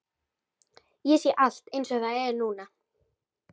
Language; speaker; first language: Icelandic; native; Icelandic